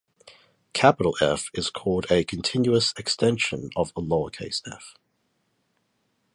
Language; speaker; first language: English; native; English